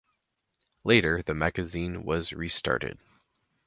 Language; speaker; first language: English; native; English